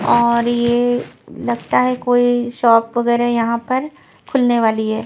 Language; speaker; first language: Hindi; non-native, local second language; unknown